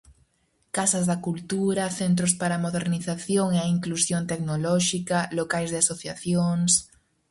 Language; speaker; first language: Galician; native; Galician